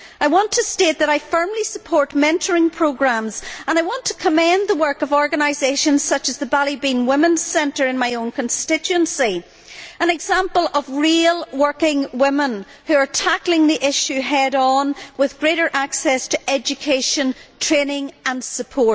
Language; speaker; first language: English; native; English